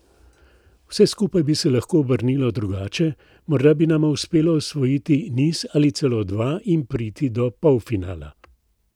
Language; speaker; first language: Slovenian; native; Slovenian